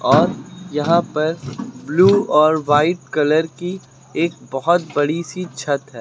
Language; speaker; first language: Hindi; native; Hindi